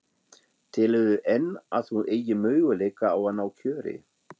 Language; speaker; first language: Icelandic; non-native, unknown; German